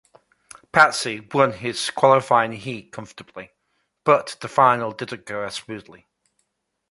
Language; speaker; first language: English; native; English